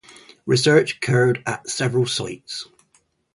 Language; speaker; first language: English; native; English